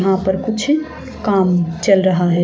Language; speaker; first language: Hindi; native; Hindi